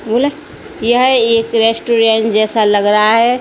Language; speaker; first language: Hindi; native; Hindi